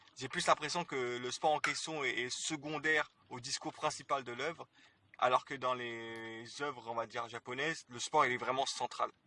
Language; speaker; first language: French; early bilingual, other home language; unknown